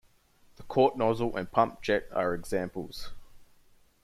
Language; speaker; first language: English; native; English